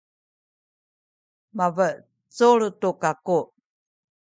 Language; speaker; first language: Sakizaya; native; Sakizaya